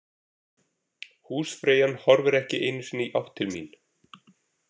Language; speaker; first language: Icelandic; native; Icelandic